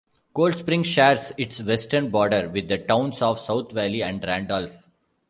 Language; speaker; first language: English; non-native, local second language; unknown